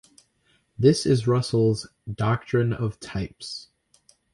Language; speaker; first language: English; native; English